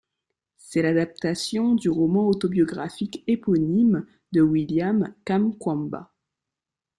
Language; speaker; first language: French; native; French